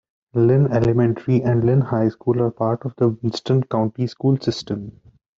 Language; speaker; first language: English; non-native, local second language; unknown